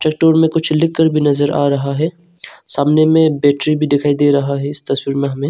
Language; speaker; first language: Hindi; non-native, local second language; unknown